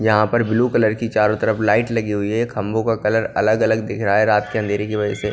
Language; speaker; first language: Hindi; non-native, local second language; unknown